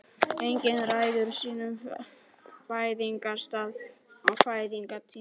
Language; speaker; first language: Icelandic; non-native, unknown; Polish